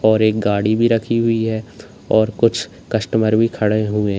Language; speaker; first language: Hindi; native; Hindi